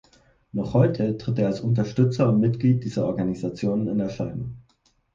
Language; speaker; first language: German; native; German